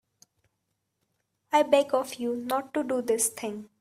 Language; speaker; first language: English; non-native, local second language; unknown